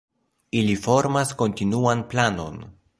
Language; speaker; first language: Esperanto; non-native, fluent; Polish